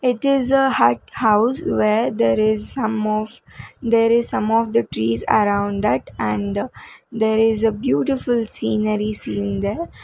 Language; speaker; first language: English; non-native, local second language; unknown